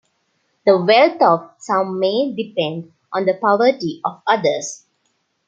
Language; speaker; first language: English; non-native, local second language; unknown